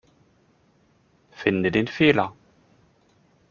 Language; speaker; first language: German; native; German